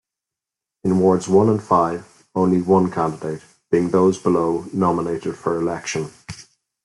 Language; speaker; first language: English; native; English